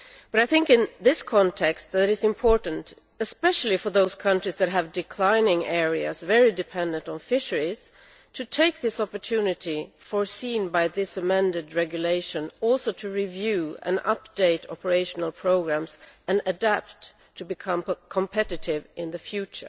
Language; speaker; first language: English; non-native, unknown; Swedish